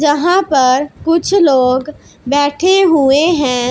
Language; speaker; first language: Hindi; non-native, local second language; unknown